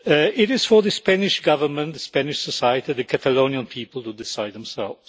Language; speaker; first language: English; non-native, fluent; Polish